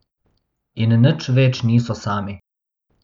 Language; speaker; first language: Slovenian; non-native, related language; Bosnian